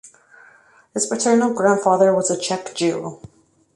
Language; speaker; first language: English; native; English